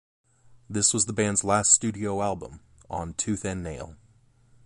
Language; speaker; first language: English; native; English